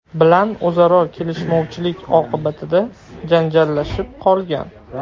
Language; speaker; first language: Uzbek; non-native, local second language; Russian